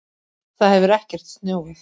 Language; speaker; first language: Icelandic; native; Icelandic